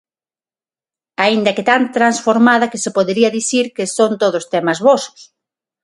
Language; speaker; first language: Galician; non-native, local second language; Spanish